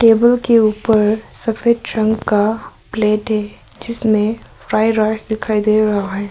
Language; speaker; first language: Hindi; early bilingual, other home language; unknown